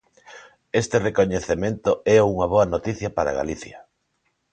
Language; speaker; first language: Galician; non-native, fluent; Spanish